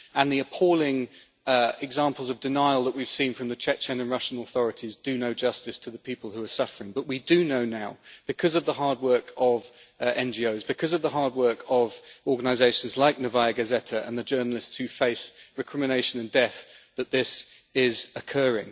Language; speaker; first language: English; native; English